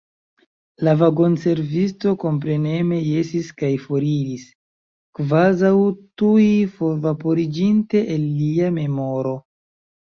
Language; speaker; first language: Esperanto; non-native, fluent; Chinese